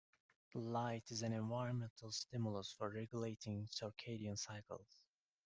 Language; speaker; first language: English; non-native, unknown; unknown